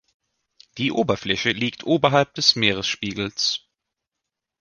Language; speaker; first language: German; native; German